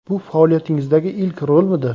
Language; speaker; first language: Uzbek; native; Uzbek